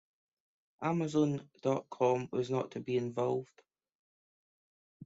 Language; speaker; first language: English; native; English